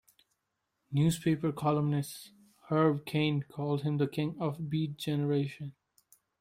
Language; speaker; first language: English; non-native, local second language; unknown